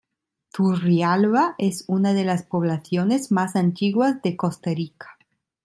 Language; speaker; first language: Spanish; non-native, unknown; Italian